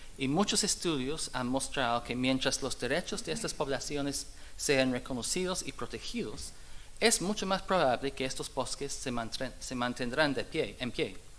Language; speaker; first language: Spanish; non-native, fluent; English